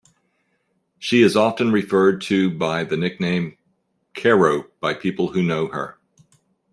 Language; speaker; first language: English; native; English